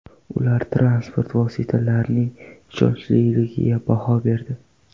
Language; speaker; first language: Uzbek; non-native, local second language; Kara-Kalpak